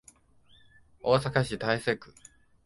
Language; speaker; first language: Japanese; non-native, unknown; Chinese